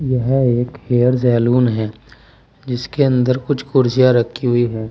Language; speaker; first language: Hindi; native; Hindi